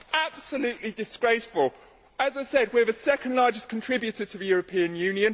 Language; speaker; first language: English; native; English